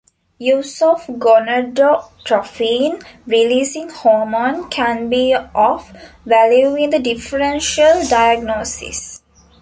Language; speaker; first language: English; non-native, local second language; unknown